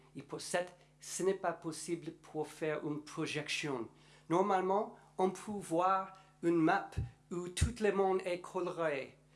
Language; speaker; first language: French; non-native, learner; English